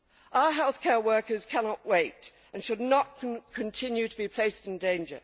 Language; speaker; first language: English; native; English